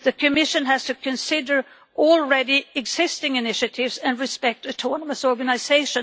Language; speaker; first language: English; non-native, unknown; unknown